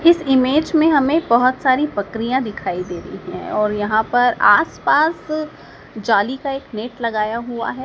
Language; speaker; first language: Hindi; native; Hindi